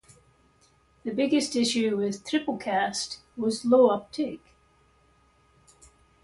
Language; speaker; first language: English; native; English